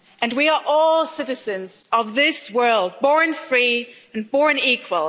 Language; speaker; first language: English; non-native, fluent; German